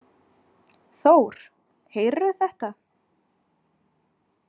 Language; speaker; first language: Icelandic; native; Icelandic